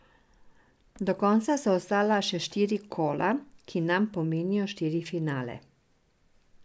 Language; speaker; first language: Slovenian; non-native, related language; Serbian